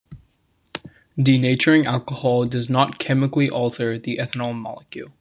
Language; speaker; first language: English; non-native, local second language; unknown